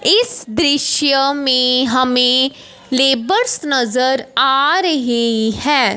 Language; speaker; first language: Hindi; non-native, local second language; Punjabi